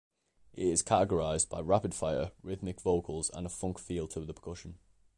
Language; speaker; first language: English; native; English